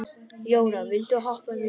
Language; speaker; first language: Icelandic; non-native, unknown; Vietnamese